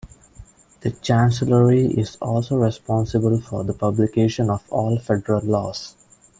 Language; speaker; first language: English; non-native, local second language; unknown